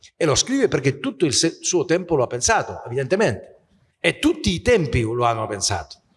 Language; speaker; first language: Italian; non-native, fluent; Spanish